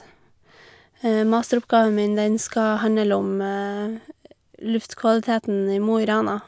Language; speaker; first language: Norwegian; native; Norwegian